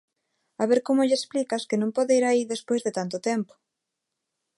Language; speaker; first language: Galician; non-native, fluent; Spanish